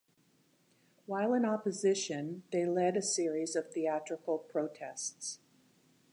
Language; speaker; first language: English; native; English